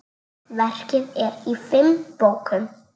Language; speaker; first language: Icelandic; native; Icelandic